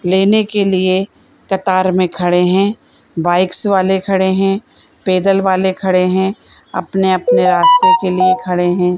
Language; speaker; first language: Hindi; native; Hindi